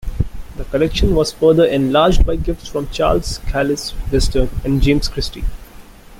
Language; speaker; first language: English; non-native, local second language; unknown